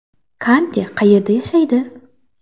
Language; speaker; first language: Uzbek; non-native, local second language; Kara-Kalpak